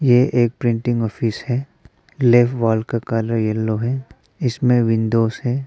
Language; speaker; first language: Hindi; non-native, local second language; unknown